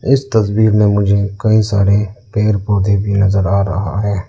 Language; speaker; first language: Hindi; non-native, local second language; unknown